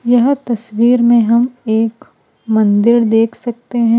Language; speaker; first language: Hindi; non-native, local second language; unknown